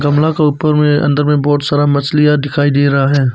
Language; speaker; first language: Hindi; non-native, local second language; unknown